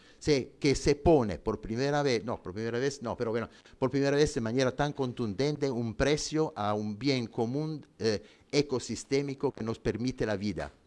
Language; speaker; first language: Spanish; non-native, fluent; Italian